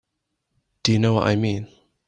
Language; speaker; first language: English; native; English